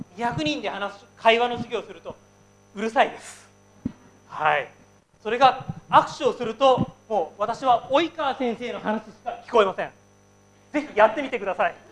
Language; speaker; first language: Japanese; native; Japanese